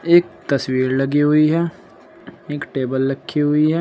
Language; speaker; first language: Hindi; native; Hindi